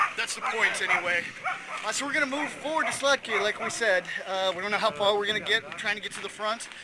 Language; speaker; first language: English; native; English